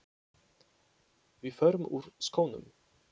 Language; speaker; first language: Icelandic; non-native, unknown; Polish